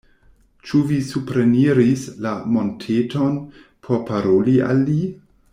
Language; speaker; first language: Esperanto; non-native, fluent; German